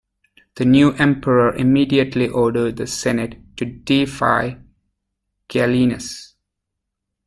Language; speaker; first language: English; native; English